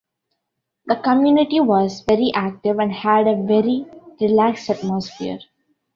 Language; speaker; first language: English; non-native, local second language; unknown